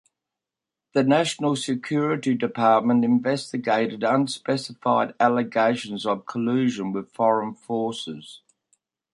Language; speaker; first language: English; native; English